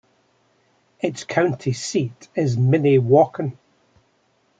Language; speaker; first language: English; native; English